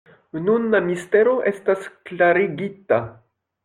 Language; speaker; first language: Esperanto; non-native, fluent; French